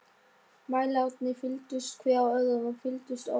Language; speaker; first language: Icelandic; non-native, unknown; German